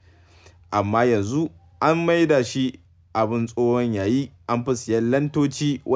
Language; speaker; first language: Hausa; native; Hausa